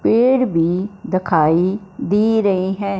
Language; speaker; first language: Hindi; non-native, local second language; Punjabi